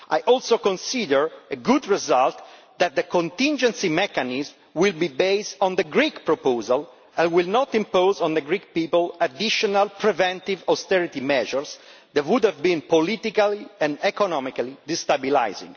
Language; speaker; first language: English; non-native, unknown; Italian